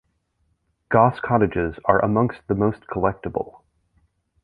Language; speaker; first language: English; native; English